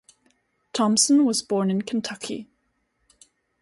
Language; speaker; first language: English; non-native, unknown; German